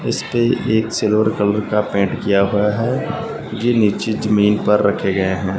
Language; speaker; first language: Hindi; non-native, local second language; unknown